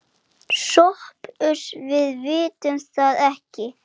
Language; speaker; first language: Icelandic; native; Icelandic